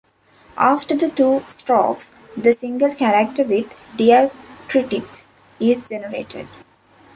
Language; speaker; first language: English; non-native, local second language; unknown